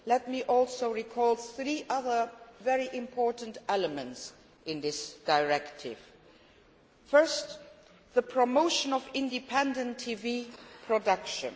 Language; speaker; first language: English; non-native, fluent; Luxembourgish